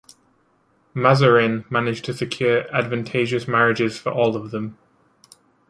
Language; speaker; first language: English; native; English